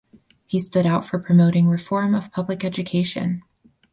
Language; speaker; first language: English; native; English